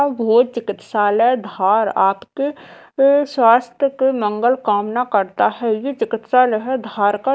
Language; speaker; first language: Hindi; native; Hindi